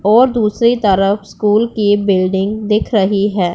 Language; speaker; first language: Hindi; non-native, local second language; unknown